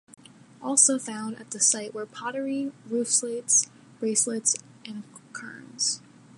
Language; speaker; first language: English; native; English